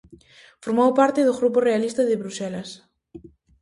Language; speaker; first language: Galician; native; Galician